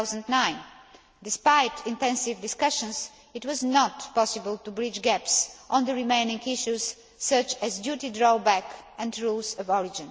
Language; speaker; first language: English; non-native, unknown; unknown